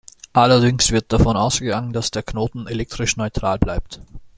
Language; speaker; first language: German; native; German